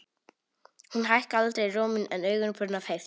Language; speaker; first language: Icelandic; non-native, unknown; Polish